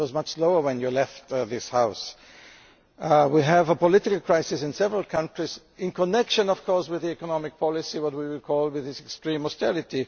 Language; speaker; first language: English; non-native, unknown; German